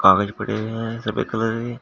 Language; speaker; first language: Hindi; native; Hindi